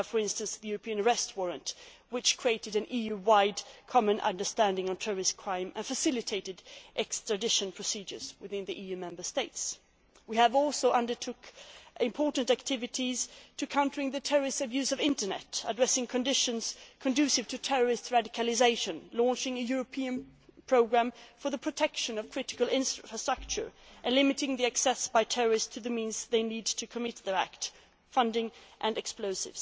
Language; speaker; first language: English; non-native, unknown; Swedish